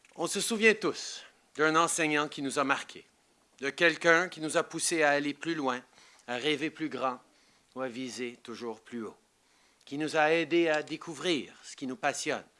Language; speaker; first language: French; early bilingual, heritage; French